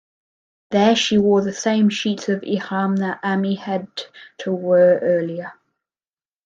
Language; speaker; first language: English; native; English